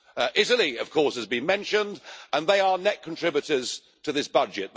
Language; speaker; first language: English; native; English